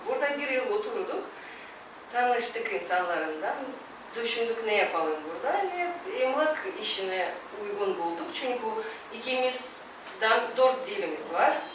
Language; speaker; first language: Turkish; non-native, fluent; Russian